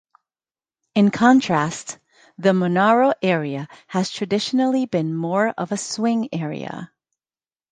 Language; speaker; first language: English; native; English